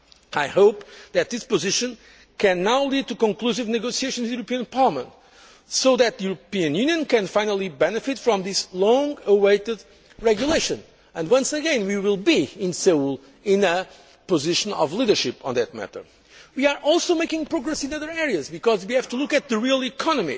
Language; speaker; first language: English; non-native, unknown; Portuguese